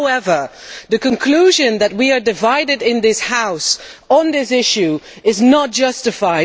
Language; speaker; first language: English; non-native, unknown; Dutch